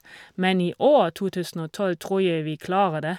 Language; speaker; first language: Norwegian; non-native, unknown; German